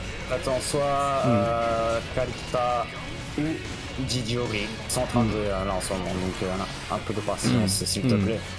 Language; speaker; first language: French; native; French